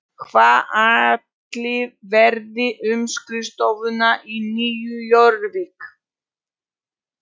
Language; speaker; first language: Icelandic; non-native, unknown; Polish